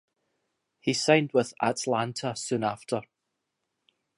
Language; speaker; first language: English; native; English